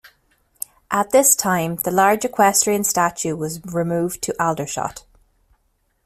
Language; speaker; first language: English; native; English